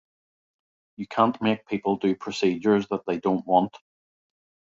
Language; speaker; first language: English; native; English